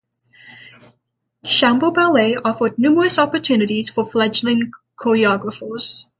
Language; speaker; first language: English; native; English